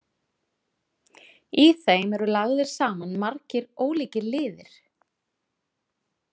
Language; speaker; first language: Icelandic; native; Icelandic